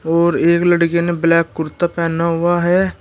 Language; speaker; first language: Hindi; native; Hindi